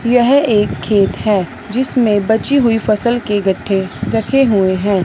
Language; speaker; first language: Hindi; non-native, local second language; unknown